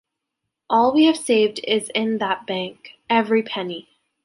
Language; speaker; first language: English; native; English